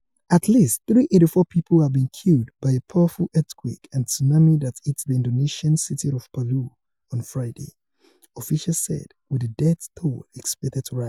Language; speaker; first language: English; non-native, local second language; Yoruba